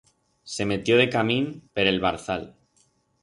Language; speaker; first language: Aragonese; non-native, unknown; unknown